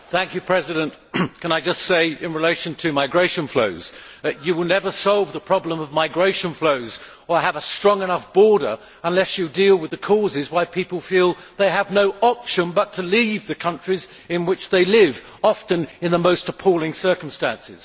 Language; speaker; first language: English; native; English